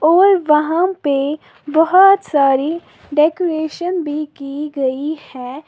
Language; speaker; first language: Hindi; native; Hindi